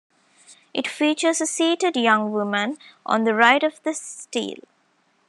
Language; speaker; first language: English; non-native, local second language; Tamil